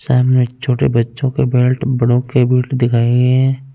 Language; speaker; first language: Hindi; non-native, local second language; Punjabi